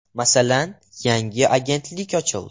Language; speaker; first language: Uzbek; non-native, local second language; Russian